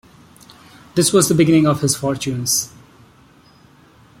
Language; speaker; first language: English; non-native, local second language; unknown